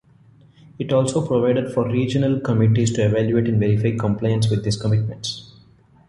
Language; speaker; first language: English; non-native, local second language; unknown